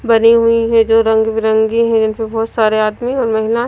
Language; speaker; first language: Hindi; non-native, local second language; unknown